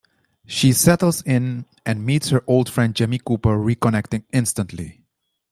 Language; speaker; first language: English; non-native, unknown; Dutch